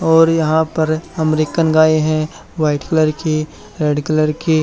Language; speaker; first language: Hindi; native; Hindi